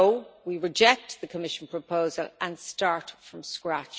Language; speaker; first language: English; native; English